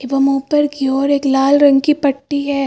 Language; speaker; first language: Hindi; native; Hindi